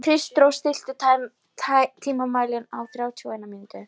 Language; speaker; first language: Icelandic; non-native, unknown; Polish